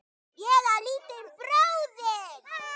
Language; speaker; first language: Icelandic; native; Icelandic